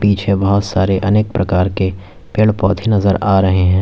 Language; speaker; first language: Hindi; native; Hindi